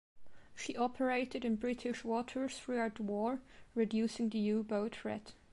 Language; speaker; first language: English; non-native, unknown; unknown